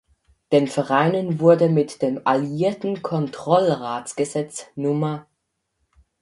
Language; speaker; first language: German; native; German